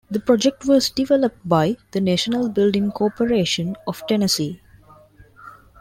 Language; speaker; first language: English; non-native, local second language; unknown